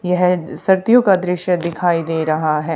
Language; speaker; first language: Hindi; native; Hindi